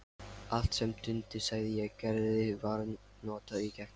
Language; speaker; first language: Icelandic; non-native, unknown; Lithuanian